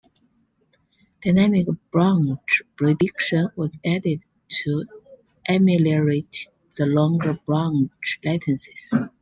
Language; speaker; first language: English; non-native, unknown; Chinese